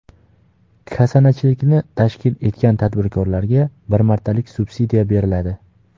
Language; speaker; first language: Uzbek; native; Uzbek